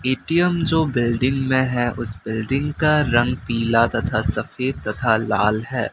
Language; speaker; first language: Hindi; non-native, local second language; Assamese